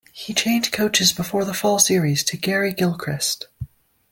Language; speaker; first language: English; native; English